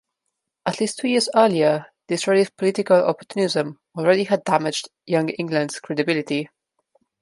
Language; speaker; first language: English; non-native, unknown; Slovenian